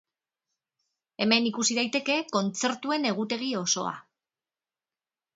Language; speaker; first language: Basque; non-native, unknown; Spanish